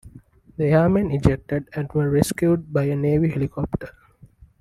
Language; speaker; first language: English; non-native, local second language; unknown